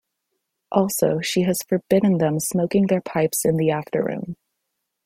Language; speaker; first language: English; native; English